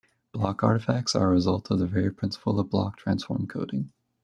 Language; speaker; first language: English; native; English